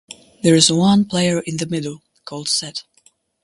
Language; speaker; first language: English; non-native, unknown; Russian